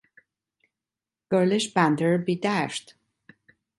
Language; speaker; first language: English; non-native, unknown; Italian